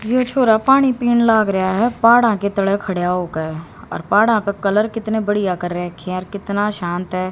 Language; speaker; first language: Hindi; native; Hindi